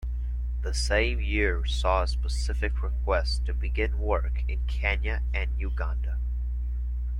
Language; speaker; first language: English; native; English